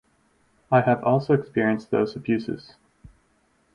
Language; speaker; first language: English; native; English